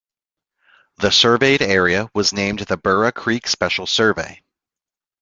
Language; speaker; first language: English; native; English